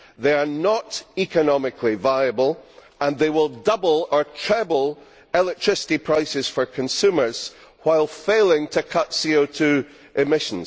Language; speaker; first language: English; native; English